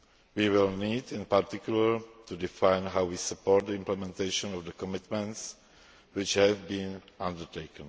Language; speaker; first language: English; non-native, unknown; Czech